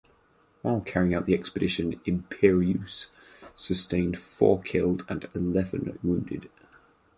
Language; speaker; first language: English; native; English